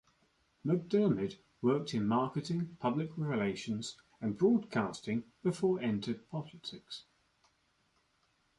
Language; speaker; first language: English; native; English